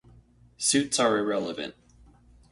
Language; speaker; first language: English; native; English